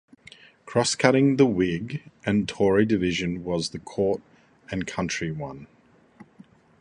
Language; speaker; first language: English; native; English